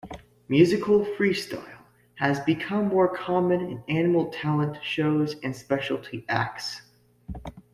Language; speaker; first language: English; native; English